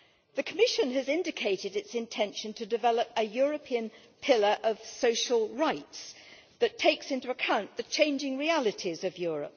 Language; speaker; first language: English; native; English